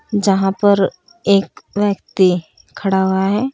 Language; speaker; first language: Hindi; native; Hindi